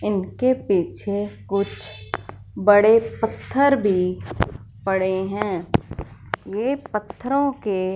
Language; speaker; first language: Hindi; non-native, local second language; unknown